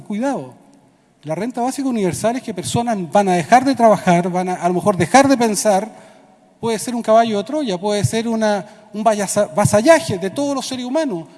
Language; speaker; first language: Spanish; native; Spanish